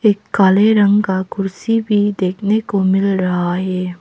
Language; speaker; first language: Hindi; non-native, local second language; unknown